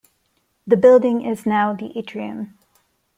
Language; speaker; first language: English; non-native, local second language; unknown